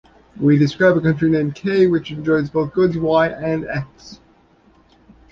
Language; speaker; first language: English; native; English